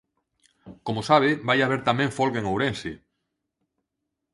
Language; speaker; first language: Galician; non-native, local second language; Spanish